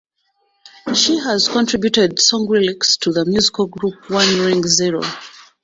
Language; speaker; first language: English; non-native, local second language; Ganda